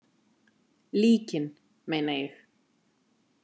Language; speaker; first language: Icelandic; native; Icelandic